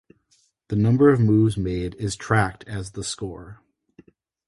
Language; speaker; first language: English; native; English